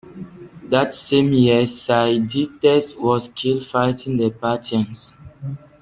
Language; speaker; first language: English; non-native, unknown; French